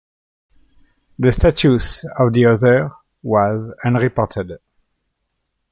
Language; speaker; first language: English; native; English